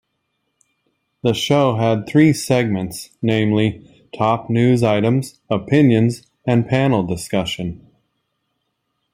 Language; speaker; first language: English; native; English